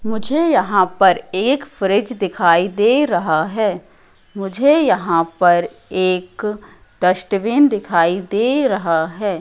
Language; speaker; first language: Hindi; native; Hindi